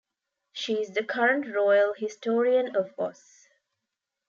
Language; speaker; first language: English; non-native, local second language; Tamil